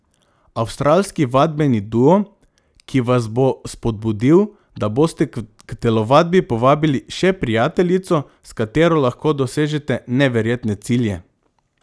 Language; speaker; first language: Slovenian; non-native, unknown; Macedonian